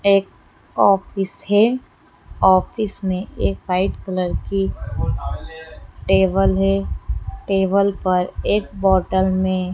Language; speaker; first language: Hindi; native; Hindi